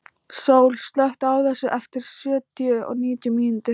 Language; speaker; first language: Icelandic; non-native, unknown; Thai